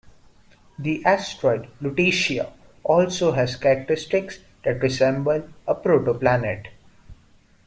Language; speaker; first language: English; non-native, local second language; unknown